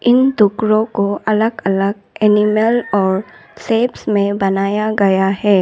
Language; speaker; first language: Hindi; non-native, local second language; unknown